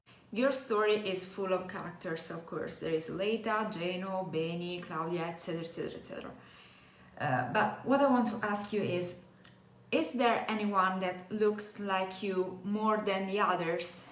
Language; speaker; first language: English; non-native, fluent; Italian